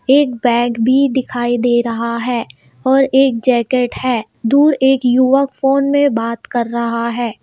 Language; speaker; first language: Hindi; native; Hindi